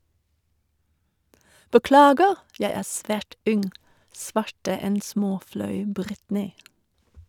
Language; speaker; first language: Norwegian; non-native, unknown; German